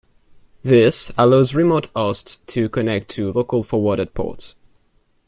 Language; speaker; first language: English; non-native, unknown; French